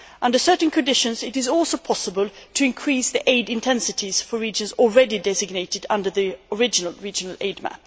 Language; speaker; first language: English; non-native, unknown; Swedish